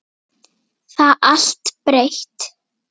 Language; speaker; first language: Icelandic; native; Icelandic